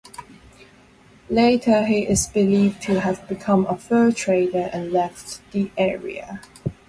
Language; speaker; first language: English; non-native, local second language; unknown